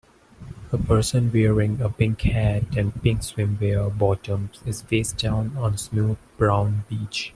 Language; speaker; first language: English; non-native, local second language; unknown